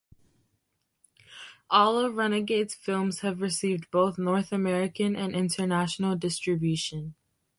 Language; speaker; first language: English; native; English